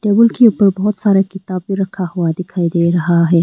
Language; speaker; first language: Hindi; non-native, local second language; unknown